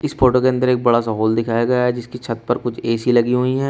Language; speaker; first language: Hindi; native; Hindi